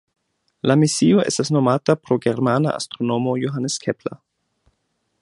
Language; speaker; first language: Esperanto; non-native, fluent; German